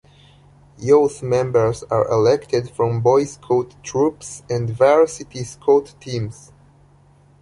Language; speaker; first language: English; native; English